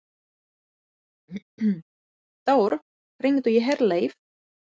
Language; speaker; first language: Icelandic; non-native, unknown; Polish